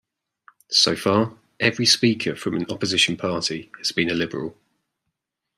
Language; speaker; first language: English; native; English